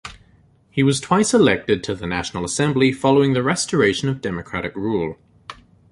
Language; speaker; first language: English; native; English